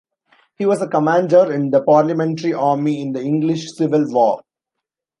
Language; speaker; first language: English; non-native, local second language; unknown